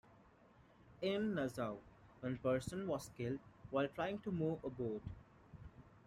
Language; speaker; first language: English; non-native, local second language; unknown